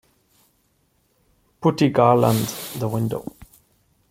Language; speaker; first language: English; non-native, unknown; Portuguese